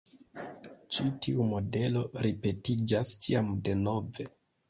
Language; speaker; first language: Esperanto; non-native, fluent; Kinyarwanda